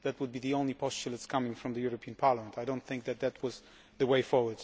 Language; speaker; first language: English; non-native, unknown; Polish